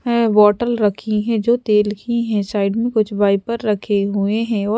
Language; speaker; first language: Hindi; native; Hindi